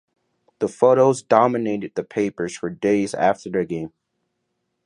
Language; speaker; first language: English; native; English